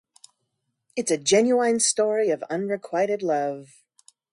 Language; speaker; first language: English; native; English